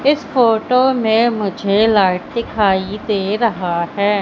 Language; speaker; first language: Hindi; native; Hindi